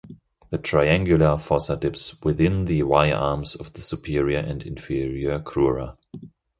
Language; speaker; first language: English; non-native, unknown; German